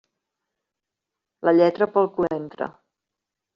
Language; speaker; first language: Catalan; native; Catalan